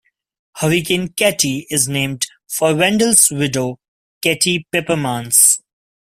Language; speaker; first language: English; non-native, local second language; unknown